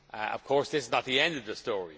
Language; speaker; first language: English; non-native, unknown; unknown